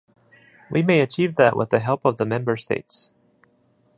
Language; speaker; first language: English; non-native, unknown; Japanese